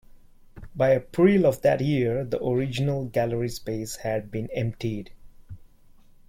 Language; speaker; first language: English; non-native, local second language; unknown